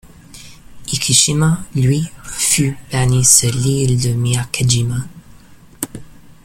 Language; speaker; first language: French; non-native, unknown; English